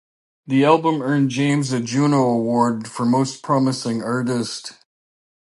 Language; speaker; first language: English; native; English